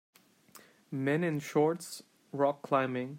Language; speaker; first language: English; non-native, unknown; Turkish